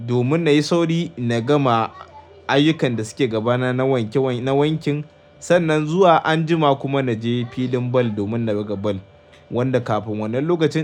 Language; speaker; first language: Hausa; native; Hausa